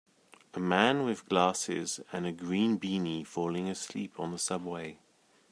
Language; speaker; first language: English; native; English